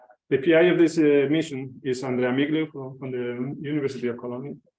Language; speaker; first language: English; non-native, fluent; Spanish